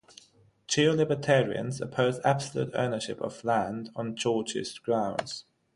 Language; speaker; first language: English; non-native, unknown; German